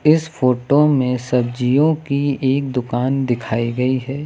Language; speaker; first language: Hindi; native; Hindi